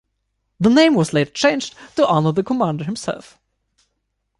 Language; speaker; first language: English; non-native, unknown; German